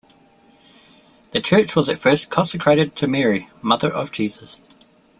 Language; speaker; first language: English; native; English